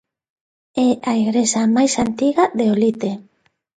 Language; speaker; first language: Galician; non-native, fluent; Spanish